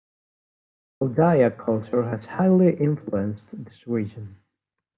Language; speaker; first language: English; non-native, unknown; Spanish